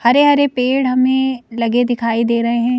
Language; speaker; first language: Hindi; native; Hindi